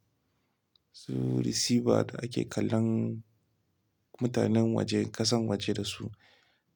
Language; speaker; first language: Hausa; non-native, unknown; Igbo